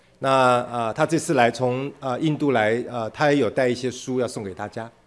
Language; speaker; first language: Chinese; native; Chinese